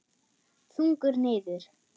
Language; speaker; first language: Icelandic; non-native, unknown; German